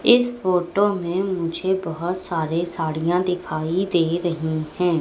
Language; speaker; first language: Hindi; native; Hindi